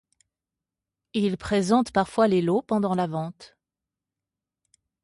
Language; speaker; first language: French; native; French